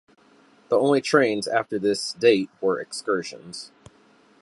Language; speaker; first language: English; native; English